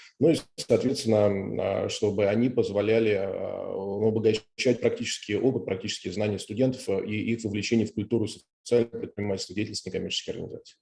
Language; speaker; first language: Russian; native; Russian